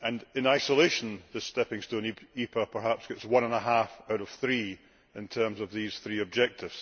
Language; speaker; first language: English; native; English